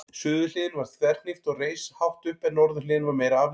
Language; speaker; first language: Icelandic; native; Icelandic